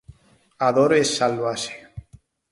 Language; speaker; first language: Galician; non-native, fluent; Spanish